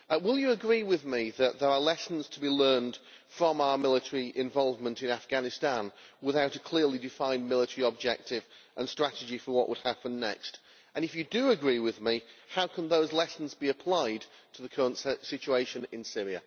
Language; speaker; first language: English; native; English